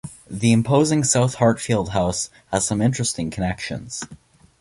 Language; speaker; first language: English; native; English